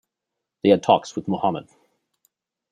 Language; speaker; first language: English; native; English